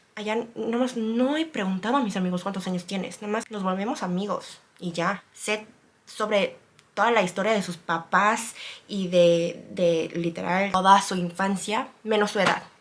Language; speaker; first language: Spanish; non-native, fluent; Korean